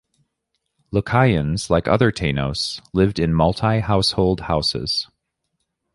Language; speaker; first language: English; native; English